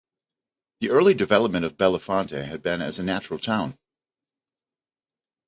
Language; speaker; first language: English; native; English